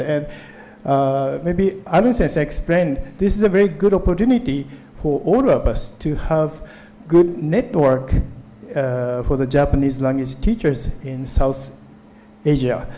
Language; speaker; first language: English; non-native, fluent; Japanese